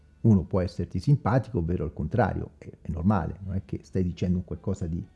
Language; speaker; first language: Italian; non-native, fluent; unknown